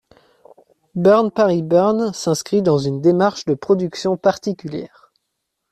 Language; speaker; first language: French; native; French